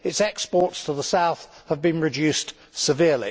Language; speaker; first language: English; native; English